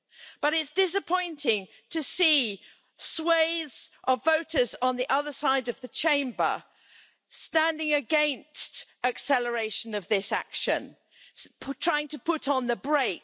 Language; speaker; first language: English; native; English